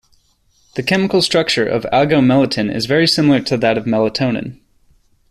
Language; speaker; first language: English; native; English